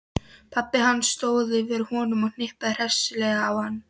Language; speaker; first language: Icelandic; non-native, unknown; Polish